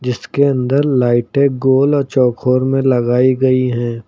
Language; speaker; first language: Hindi; native; Hindi